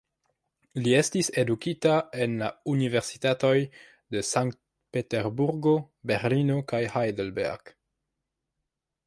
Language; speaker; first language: Esperanto; non-native, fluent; French